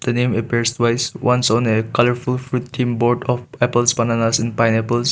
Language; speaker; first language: English; non-native, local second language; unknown